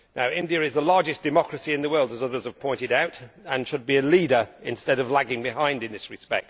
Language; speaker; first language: English; native; English